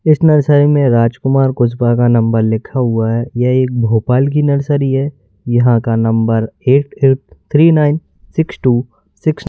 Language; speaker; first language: Hindi; native; Hindi